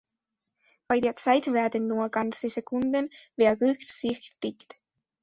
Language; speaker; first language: German; non-native, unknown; Spanish